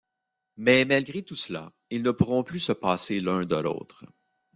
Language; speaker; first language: French; native; French